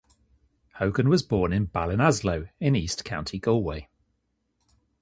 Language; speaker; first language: English; native; English